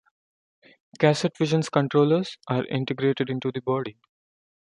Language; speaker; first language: English; non-native, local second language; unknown